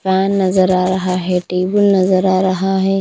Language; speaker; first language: Hindi; non-native, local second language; Punjabi